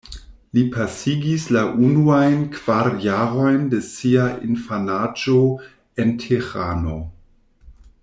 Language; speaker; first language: Esperanto; non-native, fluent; German